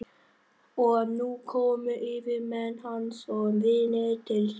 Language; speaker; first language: Icelandic; non-native, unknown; Vietnamese